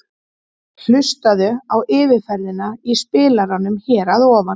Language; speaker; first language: Icelandic; native; Icelandic